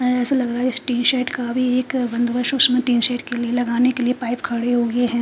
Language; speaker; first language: Hindi; non-native, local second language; Punjabi